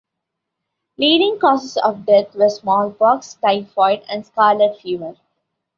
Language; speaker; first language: English; non-native, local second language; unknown